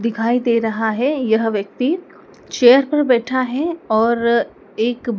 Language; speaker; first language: Hindi; native; Hindi